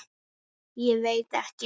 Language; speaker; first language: Icelandic; native; Icelandic